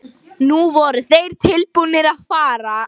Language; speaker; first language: Icelandic; non-native, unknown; Lithuanian